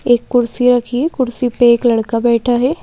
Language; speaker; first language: Hindi; native; Hindi